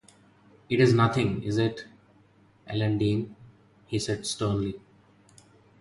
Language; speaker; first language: English; non-native, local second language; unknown